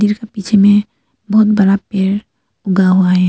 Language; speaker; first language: Hindi; early bilingual, other home language; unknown